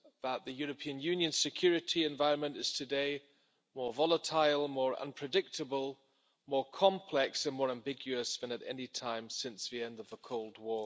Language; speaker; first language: English; non-native, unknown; German